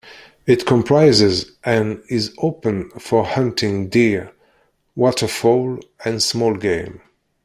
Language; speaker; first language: English; non-native, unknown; Kabyle